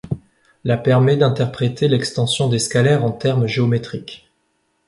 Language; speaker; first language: French; native; French